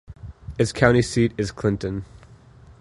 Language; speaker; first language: English; native; English